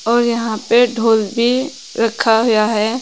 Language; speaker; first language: Hindi; native; Hindi